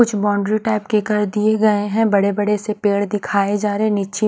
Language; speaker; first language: Hindi; native; Hindi